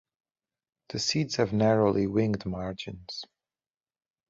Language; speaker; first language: English; native; English